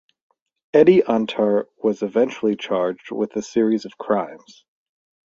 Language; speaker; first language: English; native; English